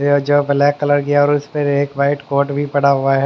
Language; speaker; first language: Hindi; native; Hindi